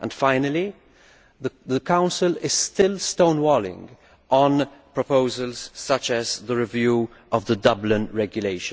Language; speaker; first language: English; non-native, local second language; Maltese